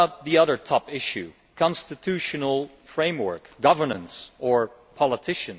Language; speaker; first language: English; non-native, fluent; Dutch